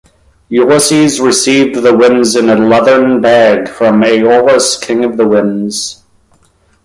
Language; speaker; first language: English; native; English